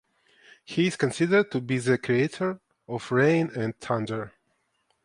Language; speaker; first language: English; non-native, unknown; Ukrainian